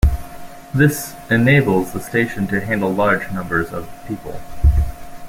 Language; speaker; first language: English; native; English